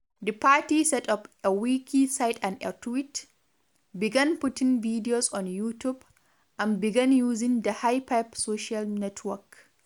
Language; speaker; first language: English; non-native, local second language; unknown